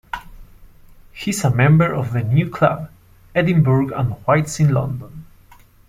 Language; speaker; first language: English; non-native, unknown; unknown